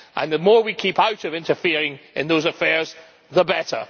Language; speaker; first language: English; native; English